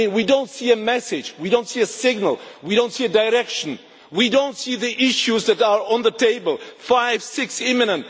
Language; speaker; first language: English; non-native, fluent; Czech